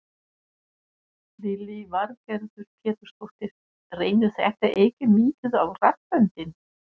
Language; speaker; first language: Icelandic; non-native, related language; Danish